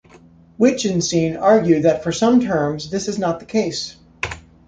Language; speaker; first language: English; native; English